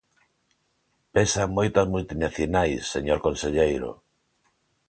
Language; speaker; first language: Galician; non-native, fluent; Spanish